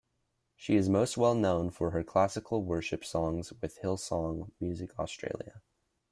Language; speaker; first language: English; native; English